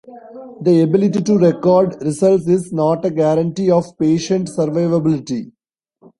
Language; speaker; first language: English; non-native, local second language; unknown